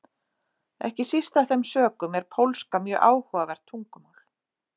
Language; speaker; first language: Icelandic; native; Icelandic